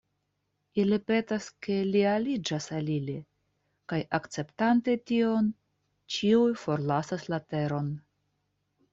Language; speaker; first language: Esperanto; non-native, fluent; Russian